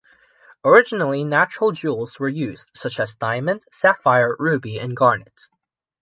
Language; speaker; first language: English; non-native, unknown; Chinese